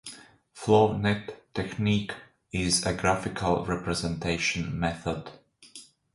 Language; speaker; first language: English; non-native, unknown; Latvian